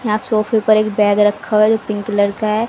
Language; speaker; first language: Hindi; native; Hindi